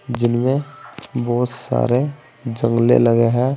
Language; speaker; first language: Hindi; native; Hindi